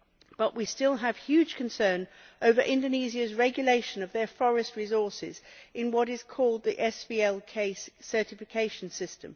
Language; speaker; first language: English; native; English